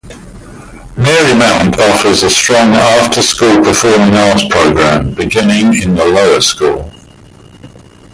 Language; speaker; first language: English; native; English